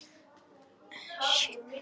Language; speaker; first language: Icelandic; non-native, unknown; Romanian